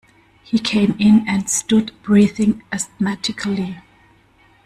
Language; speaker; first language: English; non-native, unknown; German